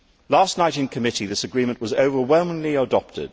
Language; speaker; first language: English; native; English